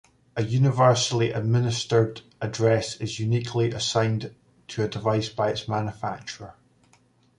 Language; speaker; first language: English; native; English